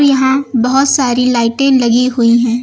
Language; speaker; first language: Hindi; native; Hindi